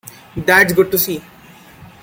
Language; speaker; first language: English; non-native, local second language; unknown